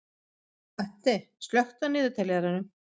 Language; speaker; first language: Icelandic; non-native, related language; Swedish